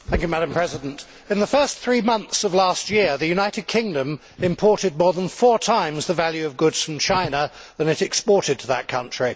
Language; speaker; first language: English; native; English